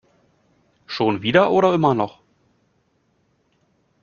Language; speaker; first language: German; native; German